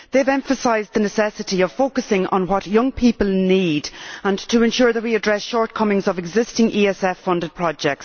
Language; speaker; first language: English; native; English